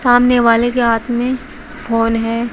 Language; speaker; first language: Hindi; native; Hindi